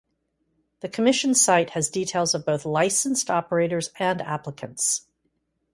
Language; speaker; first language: English; native; English